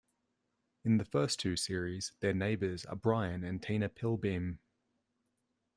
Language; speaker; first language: English; native; English